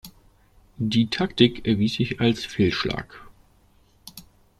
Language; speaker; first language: German; native; German